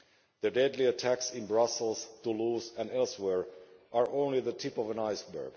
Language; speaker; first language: English; non-native, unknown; Finnish